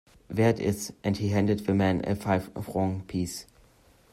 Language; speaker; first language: English; non-native, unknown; German